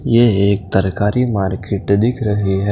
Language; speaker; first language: Hindi; non-native, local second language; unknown